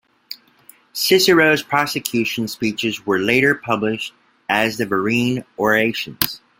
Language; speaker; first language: English; native; English